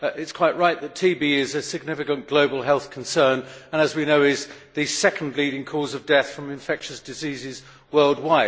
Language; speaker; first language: English; native; English